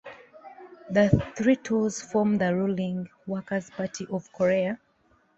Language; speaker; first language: English; non-native, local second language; Ganda